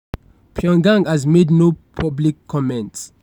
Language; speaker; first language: English; non-native, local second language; Yoruba